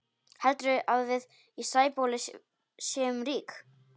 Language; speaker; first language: Icelandic; non-native, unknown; Polish